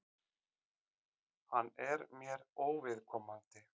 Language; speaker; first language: Icelandic; native; Icelandic